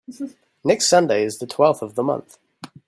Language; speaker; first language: English; native; English